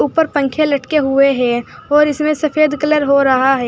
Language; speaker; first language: Hindi; native; Hindi